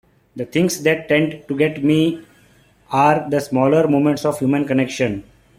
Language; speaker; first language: English; non-native, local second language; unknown